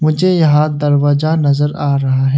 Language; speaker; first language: Hindi; early bilingual, other home language; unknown